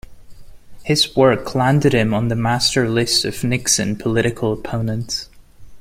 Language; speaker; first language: English; non-native, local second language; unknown